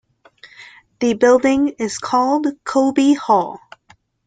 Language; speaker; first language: English; native; English